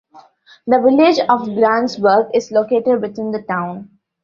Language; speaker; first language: English; non-native, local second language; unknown